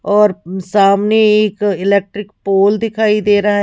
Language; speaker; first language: Hindi; non-native, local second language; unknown